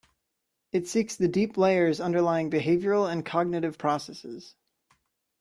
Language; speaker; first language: English; native; English